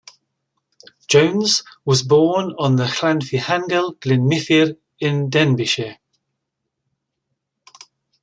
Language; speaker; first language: English; native; English